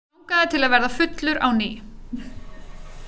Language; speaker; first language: Icelandic; native; Icelandic